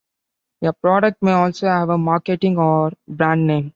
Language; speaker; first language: English; non-native, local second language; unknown